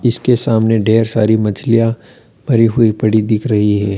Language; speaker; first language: Hindi; native; Hindi